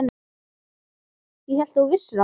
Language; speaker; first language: Icelandic; native; Icelandic